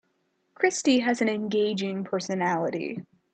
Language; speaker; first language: English; native; English